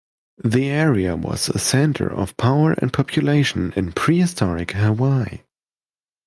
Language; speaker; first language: English; non-native, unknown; German